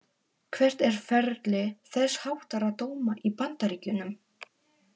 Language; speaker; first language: Icelandic; non-native, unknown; Polish